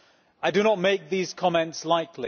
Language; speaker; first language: English; native; English